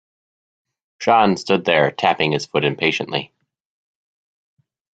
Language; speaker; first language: English; native; English